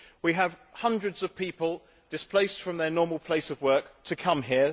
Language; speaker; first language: English; native; English